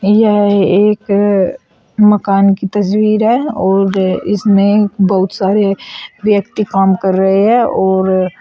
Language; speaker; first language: Hindi; native; Hindi